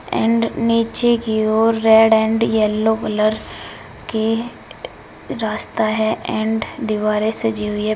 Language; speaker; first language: Hindi; native; Hindi